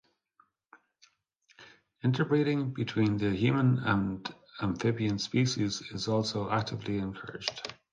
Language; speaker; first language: English; native; English